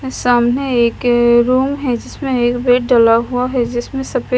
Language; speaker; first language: Hindi; non-native, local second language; Punjabi